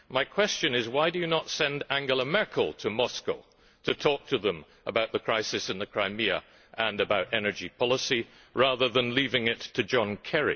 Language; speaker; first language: English; native; English